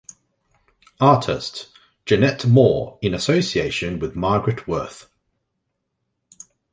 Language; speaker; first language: English; native; English